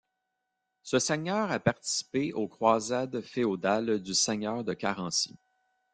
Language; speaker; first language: French; native; French